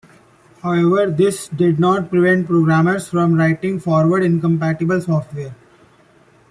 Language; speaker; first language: English; non-native, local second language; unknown